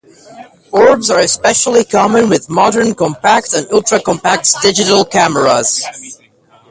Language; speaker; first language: English; non-native, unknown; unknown